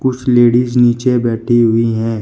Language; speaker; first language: Hindi; native; Hindi